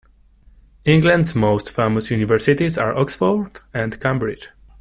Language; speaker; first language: English; non-native, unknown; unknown